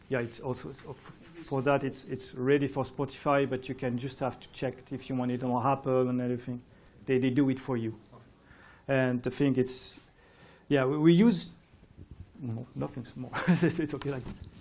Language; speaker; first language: English; non-native, fluent; French